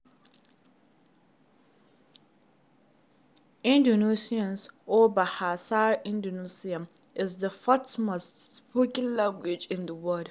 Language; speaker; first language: English; non-native, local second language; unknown